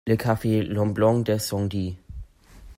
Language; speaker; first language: French; non-native, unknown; German